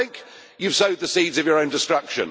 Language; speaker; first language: English; native; English